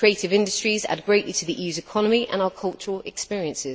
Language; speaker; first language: English; native; English